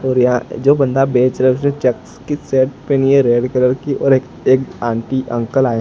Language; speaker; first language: Hindi; non-native, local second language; Gujarati